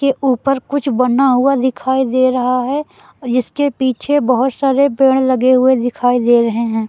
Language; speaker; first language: Hindi; native; Hindi